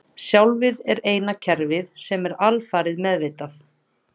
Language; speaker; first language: Icelandic; native; Icelandic